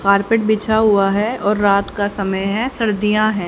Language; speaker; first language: Hindi; native; Hindi